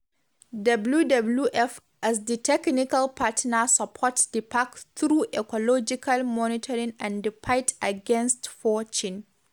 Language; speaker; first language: English; non-native, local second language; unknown